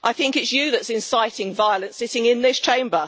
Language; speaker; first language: English; native; English